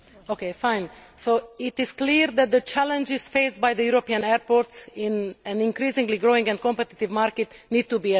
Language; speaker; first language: English; non-native, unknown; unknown